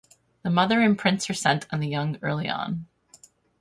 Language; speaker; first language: English; native; English